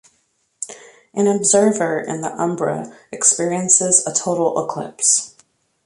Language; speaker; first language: English; native; English